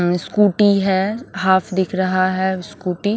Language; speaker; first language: Hindi; native; Hindi